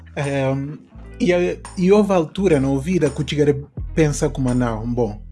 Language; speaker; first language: Portuguese; non-native, local second language; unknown